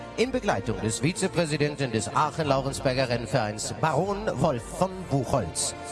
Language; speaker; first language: German; native; German